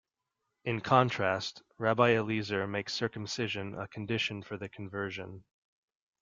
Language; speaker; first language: English; native; English